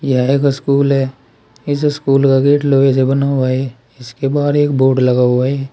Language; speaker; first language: Hindi; native; Hindi